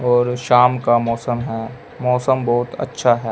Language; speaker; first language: Hindi; non-native, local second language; Punjabi